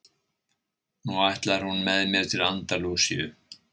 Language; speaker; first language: Icelandic; native; Icelandic